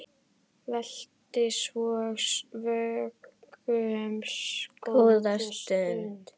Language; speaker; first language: Icelandic; native; Icelandic